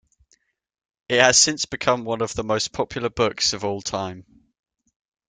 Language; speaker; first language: English; native; English